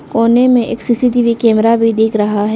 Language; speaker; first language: Hindi; early bilingual, other home language; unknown